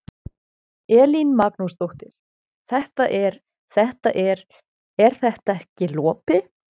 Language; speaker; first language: Icelandic; non-native, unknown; German